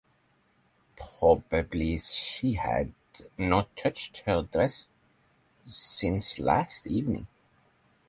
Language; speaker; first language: English; non-native, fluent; Norwegian